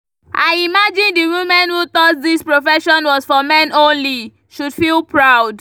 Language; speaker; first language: English; non-native, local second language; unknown